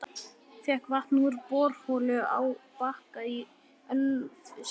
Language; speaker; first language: Icelandic; native; Icelandic